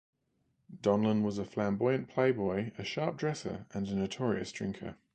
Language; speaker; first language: English; native; English